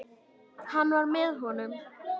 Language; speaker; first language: Icelandic; native; Icelandic